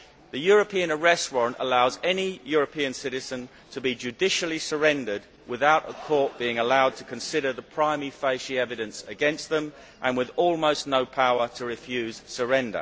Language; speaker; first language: English; native; English